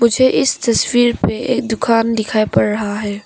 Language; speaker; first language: Hindi; non-native, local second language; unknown